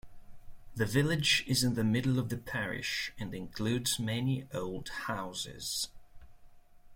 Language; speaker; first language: English; non-native, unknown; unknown